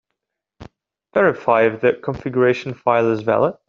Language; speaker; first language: English; non-native, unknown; Dutch